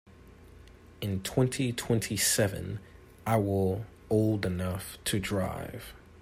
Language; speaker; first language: English; native; English